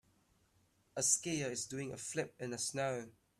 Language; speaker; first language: English; non-native, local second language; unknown